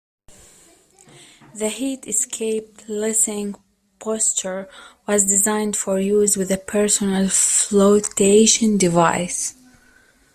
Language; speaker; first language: English; native; English